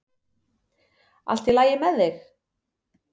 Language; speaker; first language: Icelandic; native; Icelandic